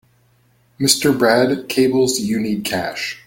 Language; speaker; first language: English; native; English